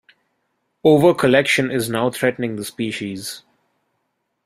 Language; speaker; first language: English; non-native, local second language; Bangla